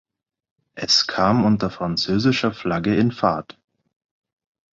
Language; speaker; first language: German; non-native, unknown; English